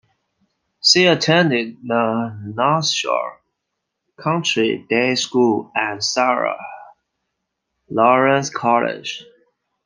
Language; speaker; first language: English; non-native, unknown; Chinese